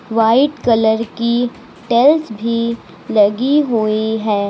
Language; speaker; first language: Hindi; native; Hindi